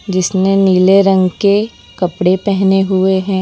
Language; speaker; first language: Hindi; non-native, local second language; Gujarati